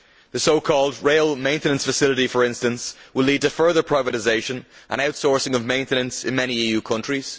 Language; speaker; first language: English; native; English